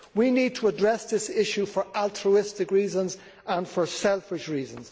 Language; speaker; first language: English; native; English